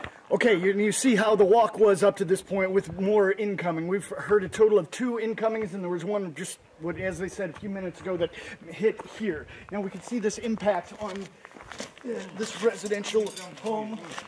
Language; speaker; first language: English; native; English